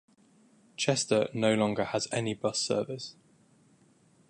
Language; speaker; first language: English; native; English